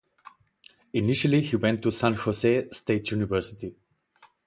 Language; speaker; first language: English; non-native, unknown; German